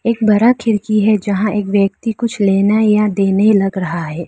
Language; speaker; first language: Hindi; non-native, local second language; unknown